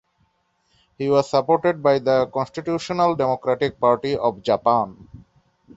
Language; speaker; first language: English; non-native, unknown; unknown